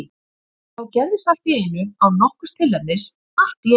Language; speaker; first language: Icelandic; native; Icelandic